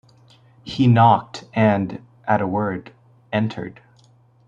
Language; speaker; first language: English; native; English